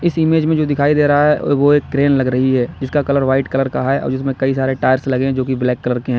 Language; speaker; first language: Hindi; native; Hindi